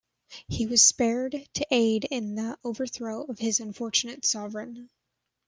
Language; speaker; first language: English; native; English